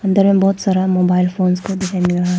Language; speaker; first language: Hindi; non-native, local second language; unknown